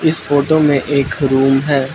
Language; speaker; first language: Hindi; non-native, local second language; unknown